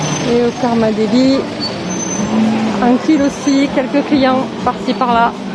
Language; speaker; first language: French; native; French